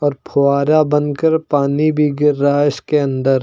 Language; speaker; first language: Hindi; native; Hindi